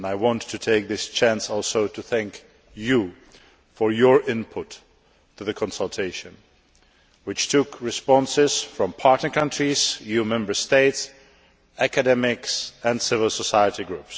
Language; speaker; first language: English; non-native, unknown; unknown